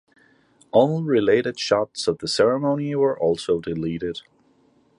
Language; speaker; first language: English; non-native, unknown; Danish